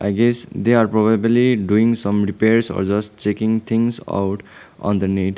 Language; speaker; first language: English; non-native, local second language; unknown